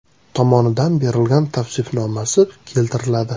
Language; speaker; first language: Uzbek; native; Uzbek